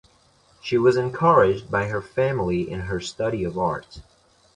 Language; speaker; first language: English; non-native, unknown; Persian